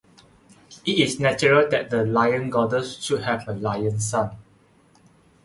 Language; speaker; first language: English; non-native, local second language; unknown